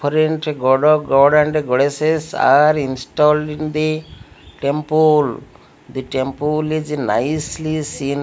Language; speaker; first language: English; non-native, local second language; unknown